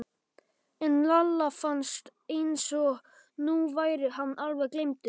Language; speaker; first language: Icelandic; non-native, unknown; Polish